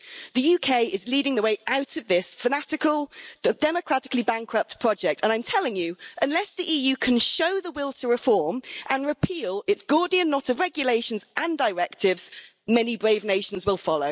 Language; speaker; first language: English; native; English